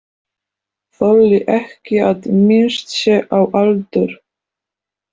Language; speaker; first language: Icelandic; non-native, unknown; Polish